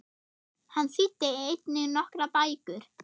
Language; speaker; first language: Icelandic; non-native, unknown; German